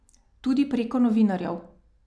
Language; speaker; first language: Slovenian; native; Slovenian